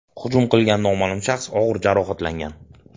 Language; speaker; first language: Uzbek; native; Uzbek